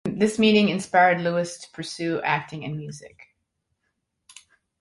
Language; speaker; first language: English; native; English